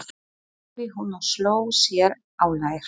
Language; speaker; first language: Icelandic; non-native, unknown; Polish